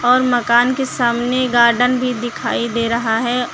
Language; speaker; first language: Hindi; native; Hindi